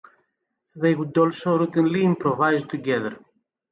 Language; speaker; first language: English; non-native, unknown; Greek